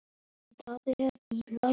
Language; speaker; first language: Icelandic; native; Icelandic